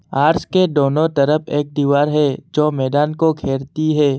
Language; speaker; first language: Hindi; non-native, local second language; Assamese